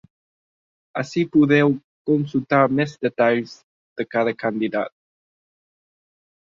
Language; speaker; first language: Catalan; non-native, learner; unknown